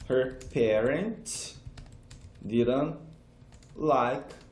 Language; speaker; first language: English; non-native, fluent; Portuguese